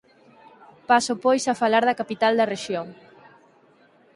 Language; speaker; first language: Galician; native; Galician